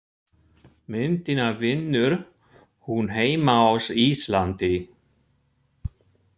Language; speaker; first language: Icelandic; non-native, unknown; German